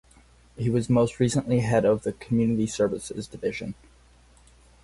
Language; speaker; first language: English; native; English